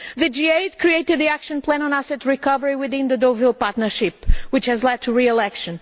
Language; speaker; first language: English; non-native, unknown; Portuguese